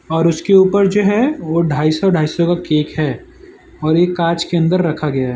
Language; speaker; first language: Hindi; non-native, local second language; Gujarati